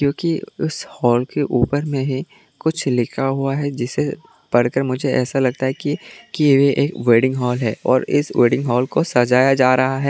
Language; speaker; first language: Hindi; non-native, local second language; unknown